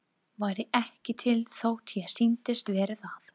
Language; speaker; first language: Icelandic; non-native, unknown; English